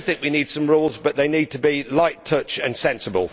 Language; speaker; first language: English; native; English